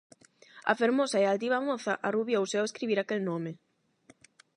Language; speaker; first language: Galician; non-native, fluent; Spanish